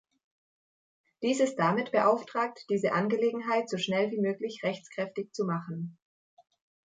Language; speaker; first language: German; native; German